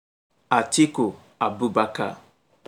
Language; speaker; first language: English; non-native, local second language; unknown